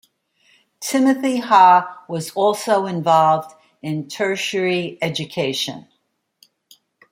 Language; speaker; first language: English; native; English